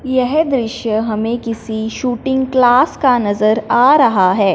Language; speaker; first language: Hindi; non-native, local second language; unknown